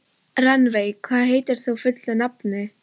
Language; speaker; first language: Icelandic; non-native, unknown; Polish